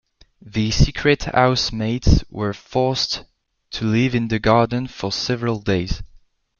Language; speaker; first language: English; non-native, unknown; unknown